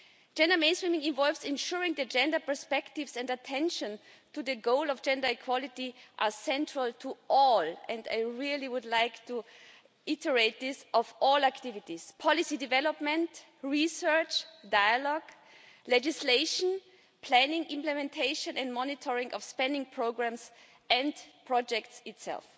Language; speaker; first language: English; non-native, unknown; German